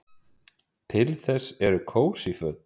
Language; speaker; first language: Icelandic; native; Icelandic